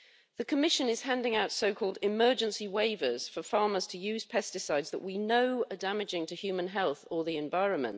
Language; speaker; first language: English; native; English